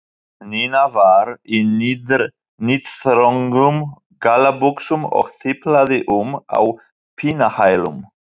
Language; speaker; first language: Icelandic; non-native, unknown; Polish